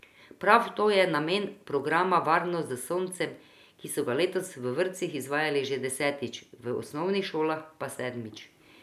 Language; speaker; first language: Slovenian; non-native, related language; Croatian